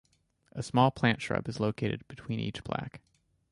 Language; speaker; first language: English; native; English